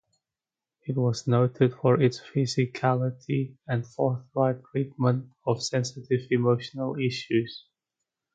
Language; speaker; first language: English; native; English